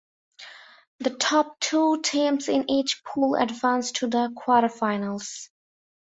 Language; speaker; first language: English; non-native, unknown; Bangla